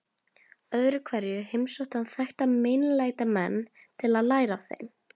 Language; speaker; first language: Icelandic; non-native, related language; Norwegian